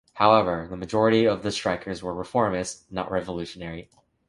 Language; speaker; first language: English; native; English